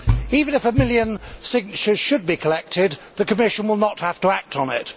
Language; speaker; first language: English; native; English